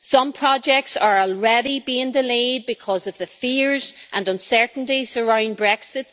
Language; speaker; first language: English; native; English